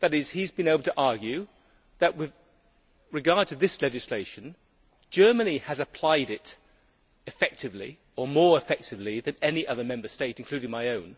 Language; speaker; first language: English; native; English